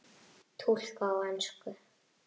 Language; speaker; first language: Icelandic; native; Icelandic